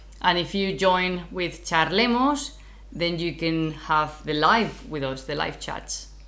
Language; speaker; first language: English; non-native, fluent; Spanish